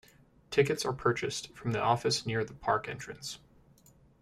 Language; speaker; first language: English; native; English